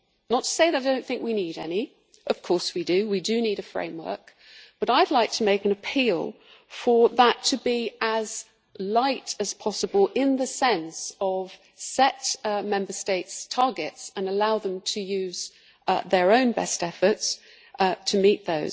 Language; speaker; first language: English; native; English